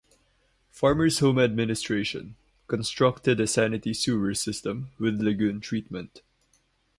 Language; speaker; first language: English; non-native, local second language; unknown